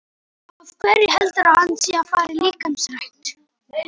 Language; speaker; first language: Icelandic; non-native, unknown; Polish